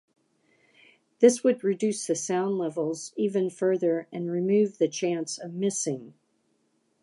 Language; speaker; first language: English; native; English